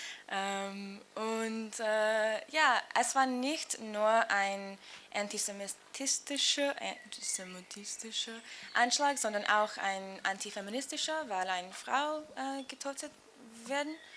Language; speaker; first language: German; non-native, learner; English